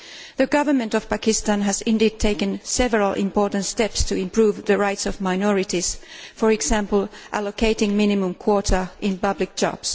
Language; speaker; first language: English; non-native, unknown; Finnish